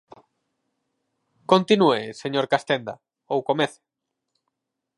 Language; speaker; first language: Galician; native; Galician